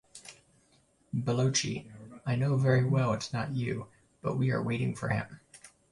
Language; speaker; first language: English; native; English